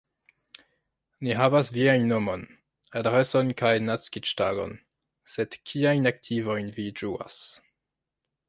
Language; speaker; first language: Esperanto; non-native, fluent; French